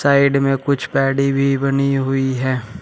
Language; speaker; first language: Hindi; native; Hindi